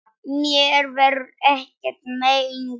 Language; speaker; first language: Icelandic; non-native, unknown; Polish